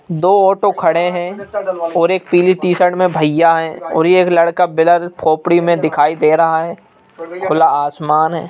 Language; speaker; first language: Hindi; native; Hindi